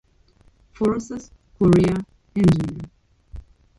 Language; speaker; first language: English; native; English